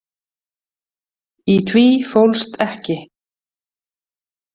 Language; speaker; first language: Icelandic; native; Icelandic